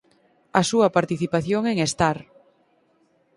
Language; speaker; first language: Galician; native; Galician